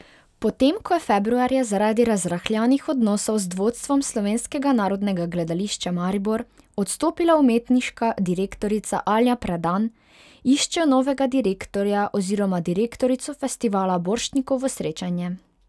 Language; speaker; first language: Slovenian; non-native, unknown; Hungarian